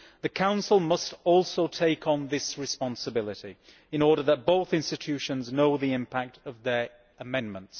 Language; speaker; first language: English; native; English